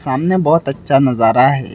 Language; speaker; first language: Hindi; non-native, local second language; Bangla